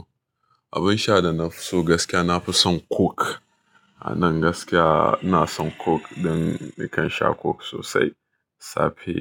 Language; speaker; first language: Hausa; native; Hausa